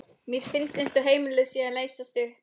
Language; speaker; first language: Icelandic; non-native, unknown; Polish